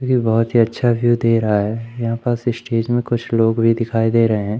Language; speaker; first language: Hindi; native; Hindi